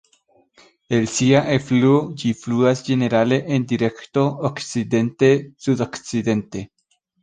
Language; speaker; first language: Esperanto; non-native, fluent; Spanish